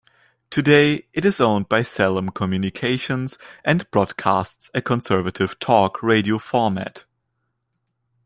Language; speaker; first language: English; non-native, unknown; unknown